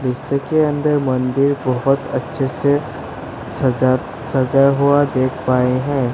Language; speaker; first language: Hindi; non-native, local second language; Assamese